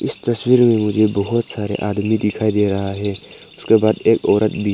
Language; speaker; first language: Hindi; non-native, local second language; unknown